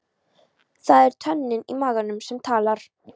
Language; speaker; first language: Icelandic; non-native, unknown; Polish